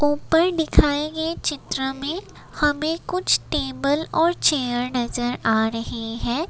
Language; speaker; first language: Hindi; non-native, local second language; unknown